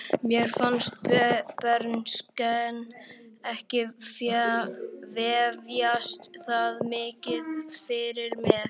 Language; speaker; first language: Icelandic; native; Icelandic